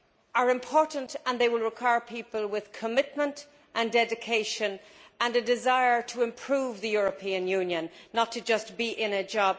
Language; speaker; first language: English; native; English